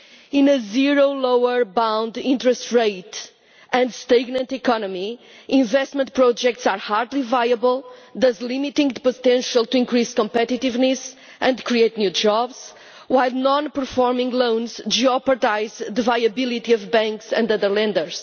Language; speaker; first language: English; non-native, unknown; Portuguese